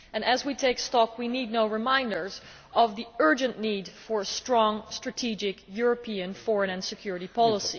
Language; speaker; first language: English; non-native, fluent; Dutch